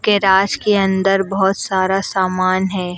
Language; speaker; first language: Hindi; native; Hindi